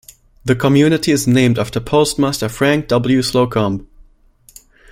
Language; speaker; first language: English; non-native, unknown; German